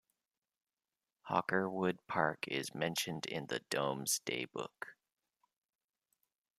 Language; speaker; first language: English; native; English